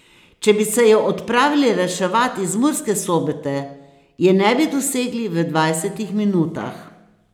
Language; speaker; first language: Slovenian; native; Slovenian